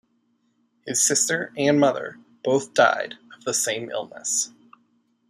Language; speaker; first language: English; native; English